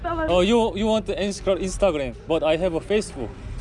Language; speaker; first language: English; non-native, learner; Korean